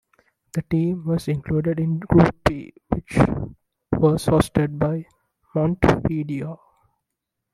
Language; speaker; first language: English; non-native, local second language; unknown